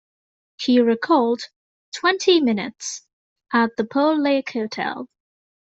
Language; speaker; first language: English; native; English